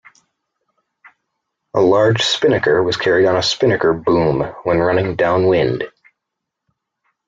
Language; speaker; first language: English; native; English